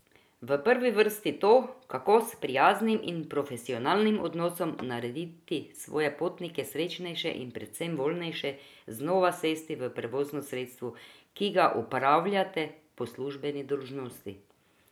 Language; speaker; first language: Slovenian; non-native, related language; Croatian